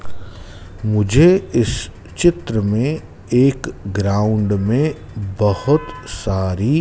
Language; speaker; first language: Hindi; native; Hindi